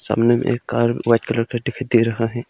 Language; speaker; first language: Hindi; non-native, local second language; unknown